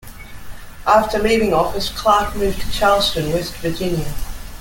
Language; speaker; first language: English; native; English